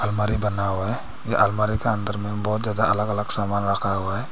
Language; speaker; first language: Hindi; non-native, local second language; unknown